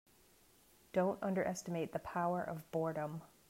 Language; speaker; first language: English; native; English